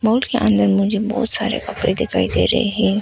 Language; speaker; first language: Hindi; non-native, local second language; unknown